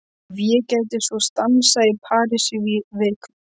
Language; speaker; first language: Icelandic; non-native, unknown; Polish